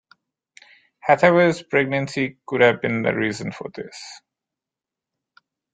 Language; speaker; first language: English; non-native, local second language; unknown